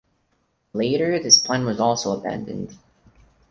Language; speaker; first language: English; non-native, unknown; Portuguese